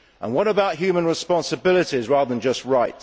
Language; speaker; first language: English; native; English